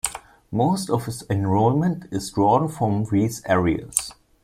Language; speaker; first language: English; non-native, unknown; German